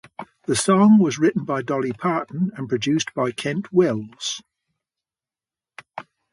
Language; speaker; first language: English; native; English